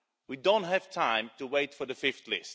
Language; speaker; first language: English; non-native, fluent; Slovak